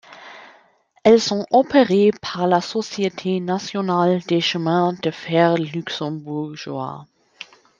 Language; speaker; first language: French; non-native, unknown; German